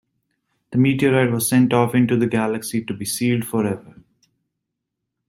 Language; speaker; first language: English; native; English